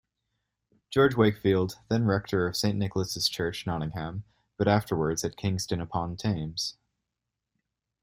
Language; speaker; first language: English; native; English